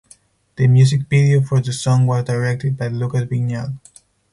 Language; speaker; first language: English; non-native, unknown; Spanish